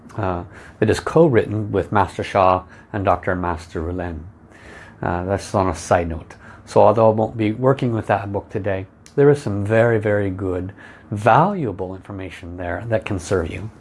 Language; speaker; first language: English; native; English